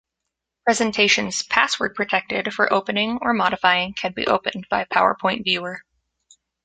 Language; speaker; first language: English; native; English